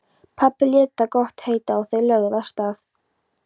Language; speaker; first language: Icelandic; non-native, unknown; Polish